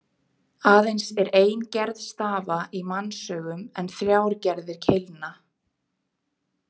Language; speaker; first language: Icelandic; native; Icelandic